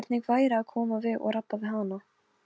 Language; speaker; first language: Icelandic; non-native, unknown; Polish